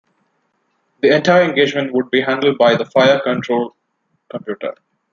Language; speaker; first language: English; non-native, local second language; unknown